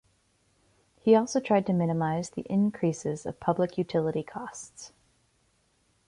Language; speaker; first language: English; native; English